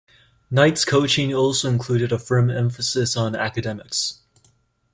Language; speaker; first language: English; native; English